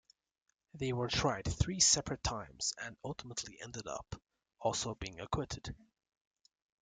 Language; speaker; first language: English; native; English